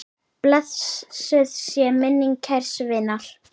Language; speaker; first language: Icelandic; native; Icelandic